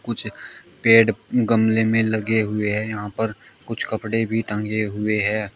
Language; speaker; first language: Hindi; native; Hindi